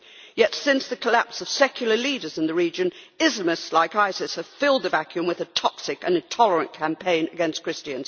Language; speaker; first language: English; native; English